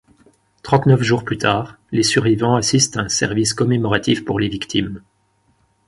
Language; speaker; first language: French; native; French